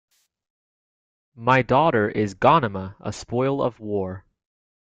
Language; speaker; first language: English; native; English